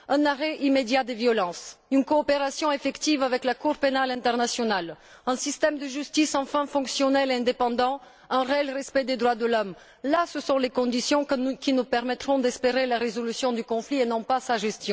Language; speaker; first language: French; non-native, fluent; Bulgarian